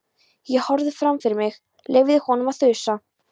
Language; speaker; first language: Icelandic; non-native, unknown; Polish